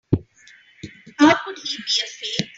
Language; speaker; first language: English; non-native, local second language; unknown